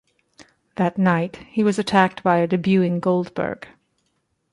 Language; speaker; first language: English; native; English